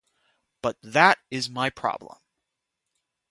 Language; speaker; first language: English; native; English